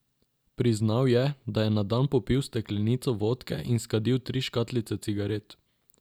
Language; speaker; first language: Slovenian; non-native, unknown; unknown